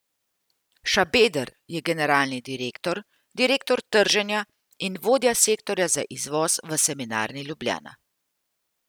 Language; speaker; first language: Slovenian; native; Slovenian